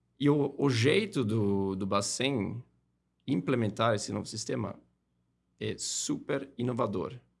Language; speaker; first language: Portuguese; non-native, fluent; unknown